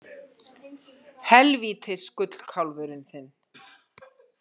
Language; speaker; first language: Icelandic; native; Icelandic